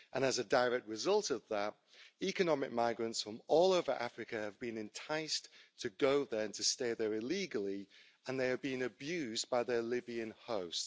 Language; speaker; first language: English; native; English